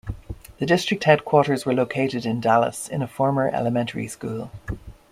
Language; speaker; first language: English; native; English